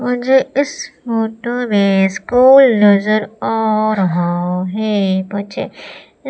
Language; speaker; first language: Hindi; native; Hindi